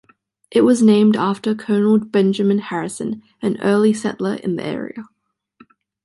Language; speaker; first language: English; native; English